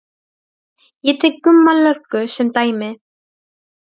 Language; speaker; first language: Icelandic; non-native, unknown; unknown